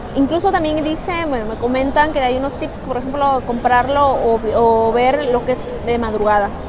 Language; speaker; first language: Spanish; native; Spanish